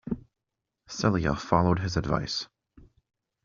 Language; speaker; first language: English; native; English